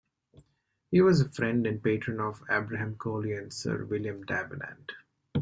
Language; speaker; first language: English; non-native, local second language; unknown